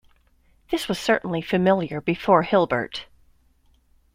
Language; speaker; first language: English; native; English